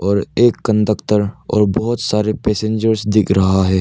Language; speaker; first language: Hindi; early bilingual, other home language; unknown